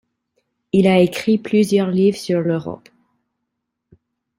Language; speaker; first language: French; non-native, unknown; English